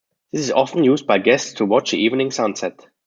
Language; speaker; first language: English; non-native, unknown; German